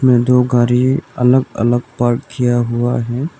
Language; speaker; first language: Hindi; non-native, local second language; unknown